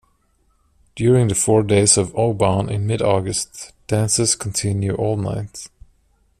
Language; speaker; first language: English; non-native, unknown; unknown